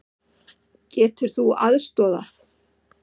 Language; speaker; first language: Icelandic; native; Icelandic